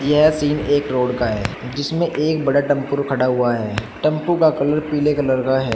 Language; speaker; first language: Hindi; native; Hindi